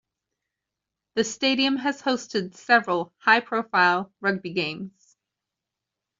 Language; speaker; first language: English; native; English